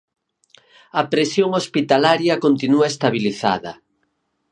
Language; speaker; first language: Galician; native; Galician